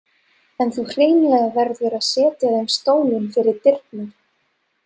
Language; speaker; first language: Icelandic; non-native, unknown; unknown